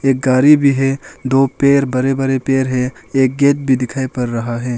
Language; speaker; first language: Hindi; non-native, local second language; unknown